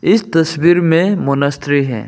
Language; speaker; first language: Hindi; non-native, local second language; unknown